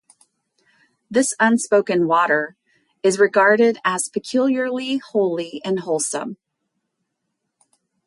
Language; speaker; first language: English; native; English